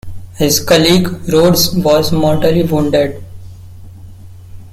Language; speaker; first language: English; non-native, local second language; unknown